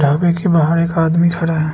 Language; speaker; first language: Hindi; non-native, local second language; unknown